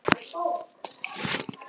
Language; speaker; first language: Icelandic; native; Icelandic